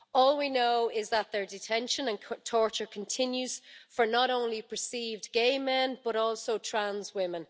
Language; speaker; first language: English; native; English